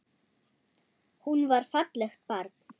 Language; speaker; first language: Icelandic; non-native, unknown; German